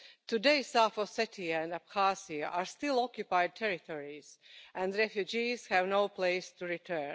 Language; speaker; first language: English; non-native, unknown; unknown